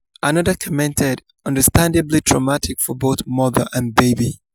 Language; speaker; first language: English; non-native, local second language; Yoruba